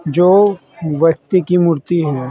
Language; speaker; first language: Hindi; native; Hindi